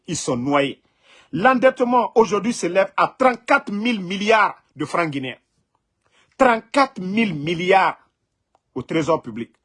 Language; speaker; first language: French; non-native, local second language; Mandingo